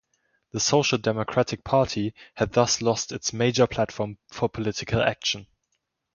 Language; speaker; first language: English; non-native, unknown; German